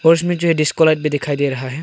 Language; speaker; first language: Hindi; early bilingual, other home language; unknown